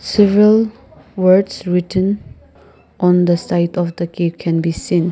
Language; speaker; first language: English; non-native, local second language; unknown